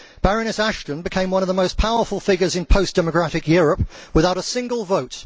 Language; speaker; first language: English; native; English